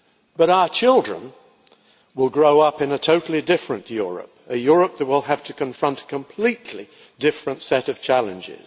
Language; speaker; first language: English; native; English